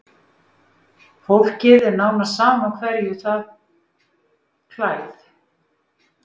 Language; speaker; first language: Icelandic; native; Icelandic